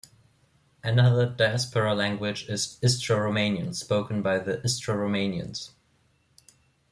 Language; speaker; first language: English; non-native, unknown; German